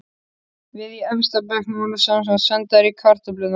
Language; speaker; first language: Icelandic; native; Icelandic